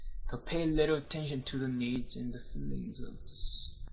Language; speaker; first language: English; non-native, learner; Korean